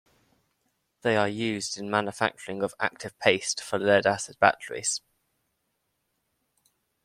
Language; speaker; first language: English; native; English